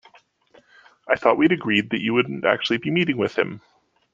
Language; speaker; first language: English; native; English